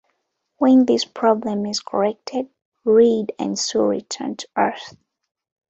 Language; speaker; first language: English; non-native, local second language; Ganda